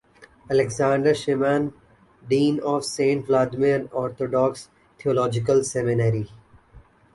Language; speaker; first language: English; non-native, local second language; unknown